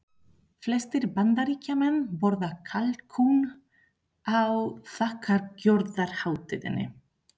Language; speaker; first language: Icelandic; non-native, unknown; Spanish